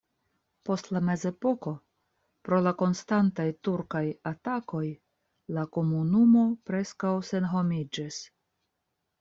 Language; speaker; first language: Esperanto; non-native, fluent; Russian